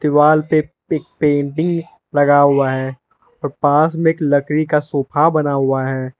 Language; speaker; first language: Hindi; non-native, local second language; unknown